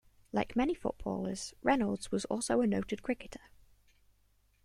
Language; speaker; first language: English; native; English